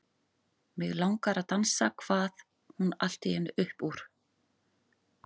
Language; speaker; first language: Icelandic; native; Icelandic